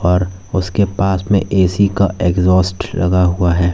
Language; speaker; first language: Hindi; native; Hindi